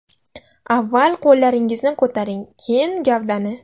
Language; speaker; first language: Uzbek; non-native, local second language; Russian